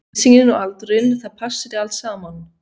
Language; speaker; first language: Icelandic; non-native, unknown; Swiss German